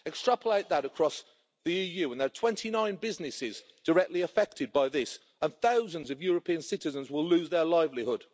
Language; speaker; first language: English; native; English